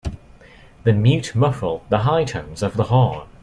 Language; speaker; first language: English; native; English